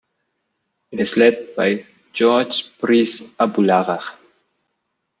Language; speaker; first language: English; non-native, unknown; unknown